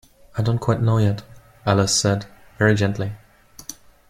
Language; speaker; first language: English; non-native, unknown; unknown